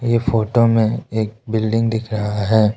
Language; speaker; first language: Hindi; non-native, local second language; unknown